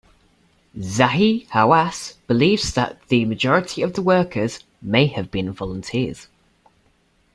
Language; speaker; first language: English; native; English